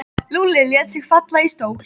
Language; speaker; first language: Icelandic; native; Icelandic